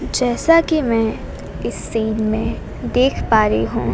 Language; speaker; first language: Hindi; non-native, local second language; Gujarati